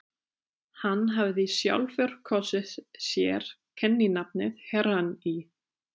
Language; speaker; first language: Icelandic; non-native, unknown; German